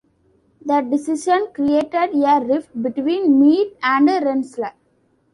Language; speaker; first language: English; non-native, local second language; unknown